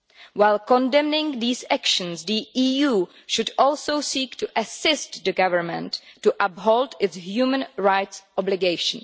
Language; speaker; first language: English; non-native, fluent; Czech